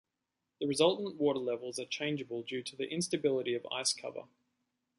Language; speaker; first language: English; native; English